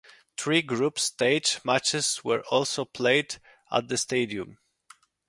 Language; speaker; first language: English; non-native, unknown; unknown